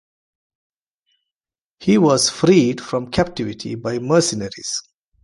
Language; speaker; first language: English; non-native, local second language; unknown